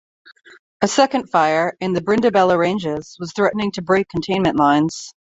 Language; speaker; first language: English; native; English